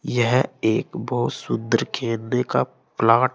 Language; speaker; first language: Hindi; native; Hindi